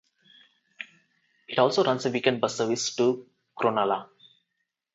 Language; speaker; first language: English; non-native, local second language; Telugu